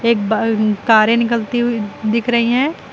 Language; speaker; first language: Hindi; native; Hindi